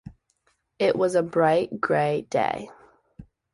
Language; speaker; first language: English; native; English